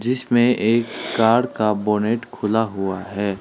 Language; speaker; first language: Hindi; non-native, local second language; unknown